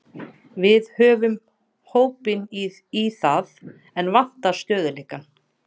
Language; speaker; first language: Icelandic; native; Icelandic